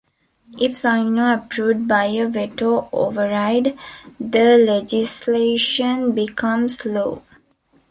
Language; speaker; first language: English; non-native, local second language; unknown